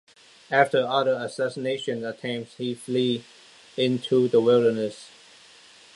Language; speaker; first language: English; non-native, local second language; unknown